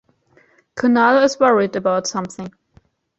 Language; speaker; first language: English; non-native, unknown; German